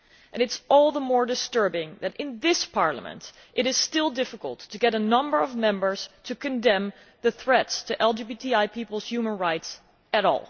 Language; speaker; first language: English; non-native, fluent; Dutch